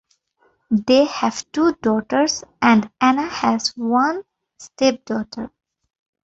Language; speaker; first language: English; non-native, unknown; Bangla